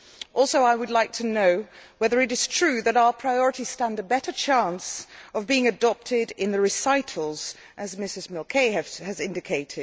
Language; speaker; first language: English; non-native, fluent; Dutch